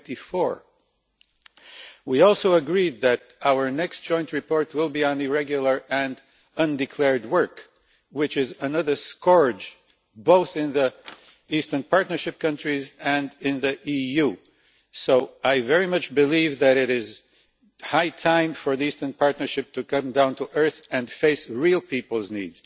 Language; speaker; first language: English; non-native, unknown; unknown